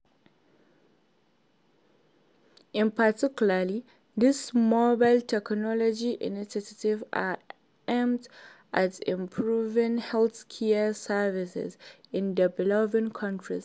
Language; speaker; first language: English; non-native, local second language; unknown